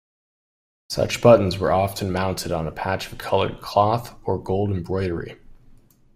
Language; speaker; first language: English; native; English